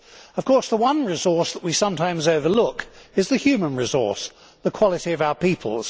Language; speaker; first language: English; native; English